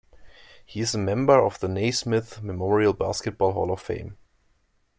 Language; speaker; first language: English; non-native, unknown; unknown